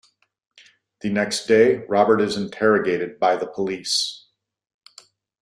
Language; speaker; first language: English; native; English